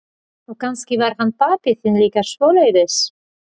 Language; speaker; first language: Icelandic; non-native, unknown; Polish